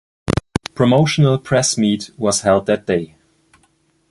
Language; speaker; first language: English; non-native, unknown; German